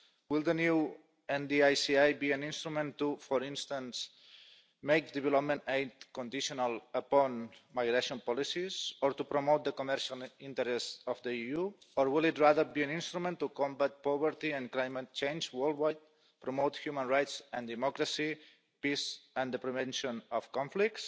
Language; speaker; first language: English; non-native, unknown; Catalan